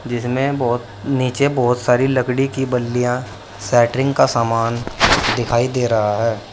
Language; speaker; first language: Hindi; native; Hindi